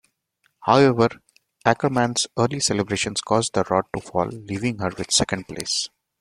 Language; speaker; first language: English; non-native, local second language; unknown